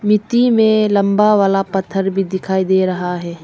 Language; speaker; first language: Hindi; non-native, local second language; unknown